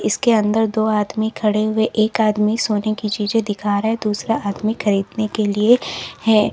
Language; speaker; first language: Hindi; native; Hindi